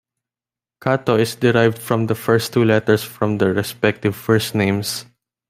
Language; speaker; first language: English; non-native, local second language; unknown